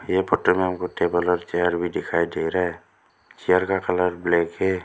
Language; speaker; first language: Hindi; early bilingual, other home language; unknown